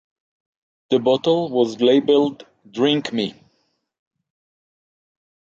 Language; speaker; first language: English; non-native, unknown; Hebrew